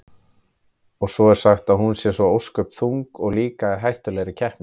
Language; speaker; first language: Icelandic; native; Icelandic